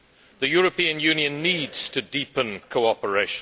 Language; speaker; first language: English; native; English